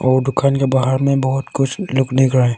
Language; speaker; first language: Hindi; non-native, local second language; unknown